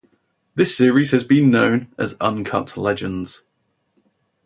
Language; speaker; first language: English; native; English